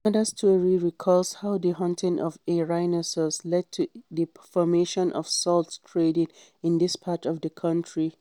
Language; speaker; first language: English; non-native, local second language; Hausa